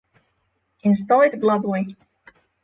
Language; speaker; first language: English; non-native, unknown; Polish